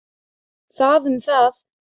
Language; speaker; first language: Icelandic; native; Icelandic